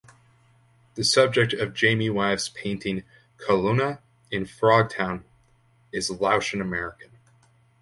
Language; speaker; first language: English; native; English